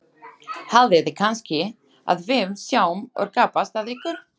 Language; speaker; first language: Icelandic; non-native, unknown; Slovak